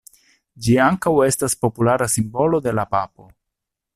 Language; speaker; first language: Esperanto; non-native, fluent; Italian